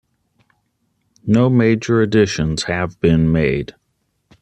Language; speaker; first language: English; native; English